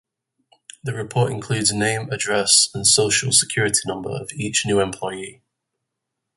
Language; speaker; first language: English; native; English